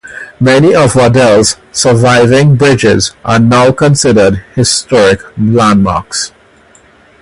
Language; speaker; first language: English; native; English